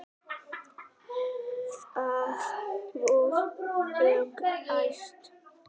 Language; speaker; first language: Icelandic; native; Icelandic